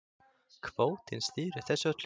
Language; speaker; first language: Icelandic; native; Icelandic